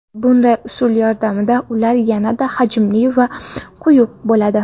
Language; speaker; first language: Uzbek; non-native, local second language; Kara-Kalpak